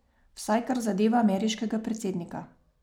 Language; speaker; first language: Slovenian; native; Slovenian